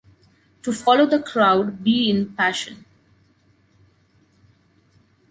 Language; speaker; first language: English; non-native, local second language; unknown